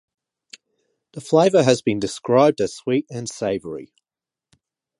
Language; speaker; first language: English; non-native, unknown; Japanese